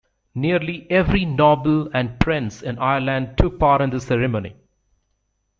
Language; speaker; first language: English; native; English